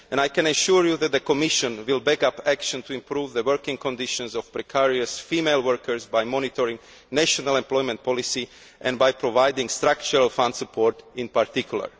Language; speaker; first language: English; non-native, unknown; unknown